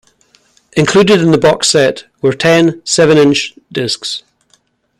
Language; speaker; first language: English; native; English